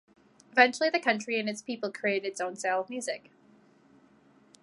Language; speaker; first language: English; non-native, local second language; French